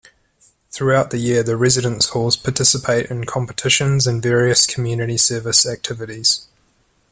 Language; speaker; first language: English; native; English